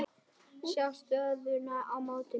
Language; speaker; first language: Icelandic; native; Icelandic